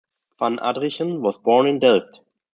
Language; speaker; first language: English; non-native, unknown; German